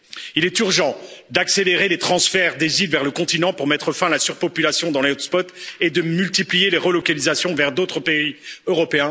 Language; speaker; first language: French; native; French